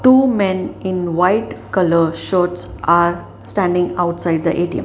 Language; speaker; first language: English; non-native, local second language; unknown